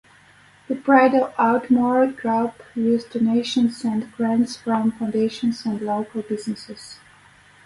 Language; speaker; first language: English; native; English